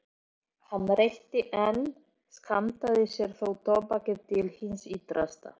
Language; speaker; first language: Icelandic; non-native, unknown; Polish